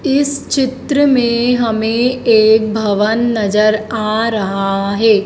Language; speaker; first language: Hindi; native; Hindi